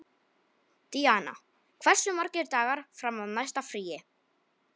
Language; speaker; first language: Icelandic; non-native, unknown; Polish